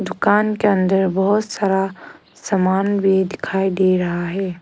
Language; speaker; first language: Hindi; non-native, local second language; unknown